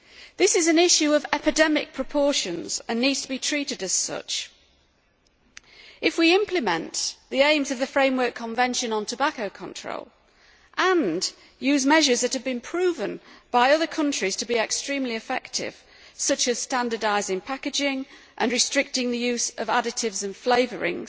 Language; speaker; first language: English; native; English